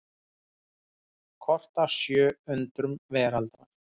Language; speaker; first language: Icelandic; native; Icelandic